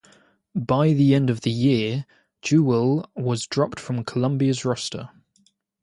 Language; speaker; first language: English; native; English